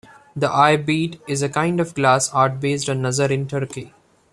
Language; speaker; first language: English; non-native, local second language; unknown